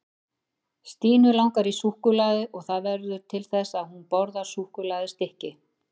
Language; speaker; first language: Icelandic; native; Icelandic